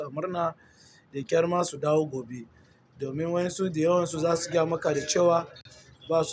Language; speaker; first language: Hausa; non-native, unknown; Yoruba